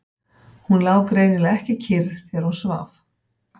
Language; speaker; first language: Icelandic; native; Icelandic